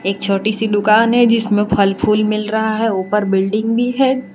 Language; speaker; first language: Hindi; non-native, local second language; Gujarati